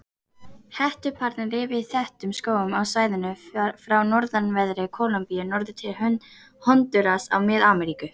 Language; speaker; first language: Icelandic; native; Icelandic